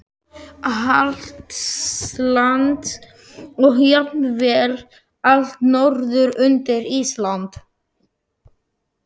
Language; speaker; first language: Icelandic; non-native, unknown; Slovak